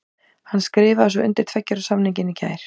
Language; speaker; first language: Icelandic; native; Icelandic